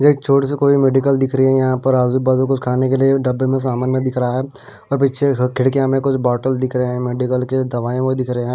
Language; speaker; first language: Hindi; non-native, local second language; Punjabi